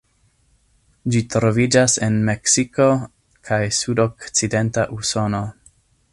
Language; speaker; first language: Esperanto; non-native, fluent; English